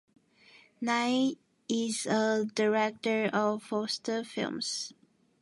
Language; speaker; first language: English; non-native, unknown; Japanese